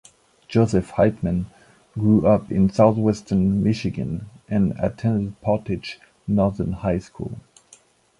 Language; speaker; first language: English; non-native, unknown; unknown